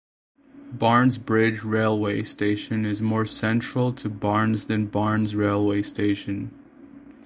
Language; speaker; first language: English; native; English